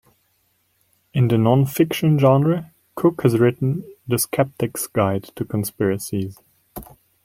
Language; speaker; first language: English; non-native, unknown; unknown